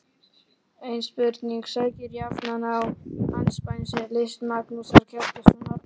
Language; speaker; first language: Icelandic; non-native, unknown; Polish